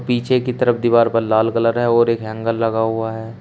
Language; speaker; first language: Hindi; native; Hindi